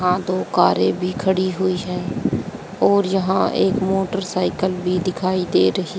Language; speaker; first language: Hindi; native; Hindi